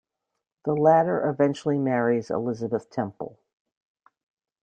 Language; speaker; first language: English; native; English